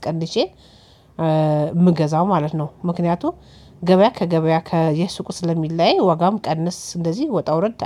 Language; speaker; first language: Amharic; native; Amharic